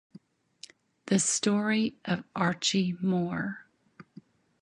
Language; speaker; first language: English; native; English